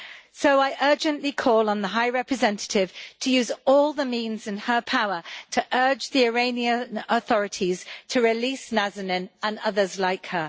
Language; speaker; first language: English; native; English